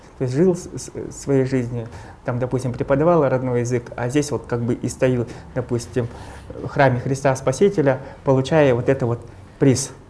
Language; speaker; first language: Russian; non-native, local second language; Evenki